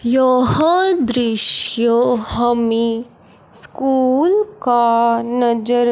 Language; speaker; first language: Hindi; non-native, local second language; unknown